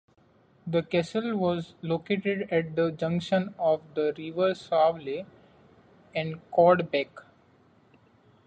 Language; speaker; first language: English; non-native, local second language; Marathi